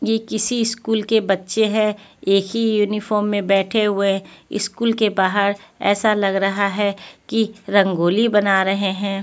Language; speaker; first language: Hindi; non-native, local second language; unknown